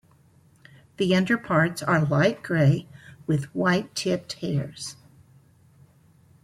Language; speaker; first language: English; native; English